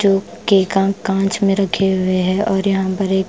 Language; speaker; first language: Hindi; non-native, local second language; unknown